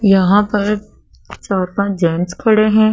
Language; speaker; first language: Hindi; native; Hindi